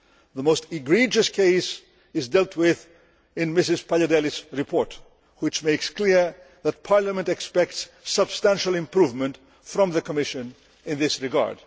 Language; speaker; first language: English; non-native, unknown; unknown